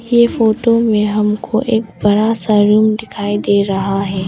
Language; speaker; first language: Hindi; early bilingual, other home language; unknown